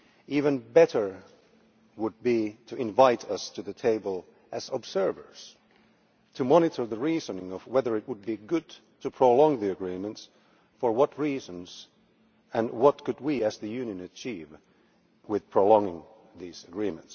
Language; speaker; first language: English; non-native, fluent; Finnish